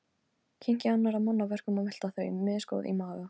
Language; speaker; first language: Icelandic; non-native, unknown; Polish